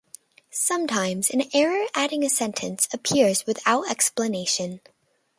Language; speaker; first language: English; native; English